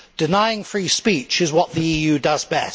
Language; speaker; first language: English; native; English